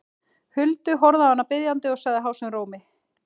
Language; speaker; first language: Icelandic; native; Icelandic